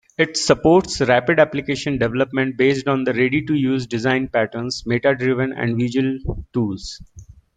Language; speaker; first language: English; native; English